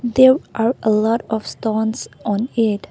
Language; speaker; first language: English; non-native, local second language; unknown